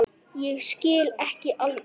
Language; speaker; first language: Icelandic; native; Icelandic